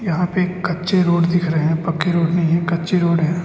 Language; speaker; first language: Hindi; non-native, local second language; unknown